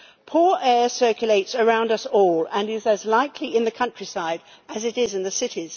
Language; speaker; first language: English; native; English